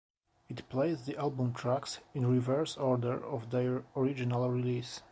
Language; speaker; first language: English; non-native, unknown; Polish